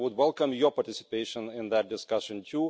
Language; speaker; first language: English; non-native, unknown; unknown